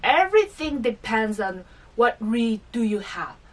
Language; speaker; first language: English; non-native, fluent; Korean